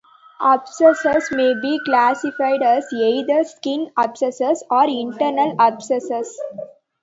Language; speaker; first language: English; non-native, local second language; Tamil